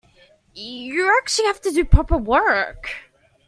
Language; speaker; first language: English; native; English